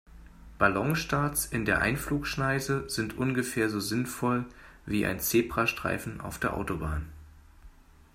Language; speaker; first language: German; native; German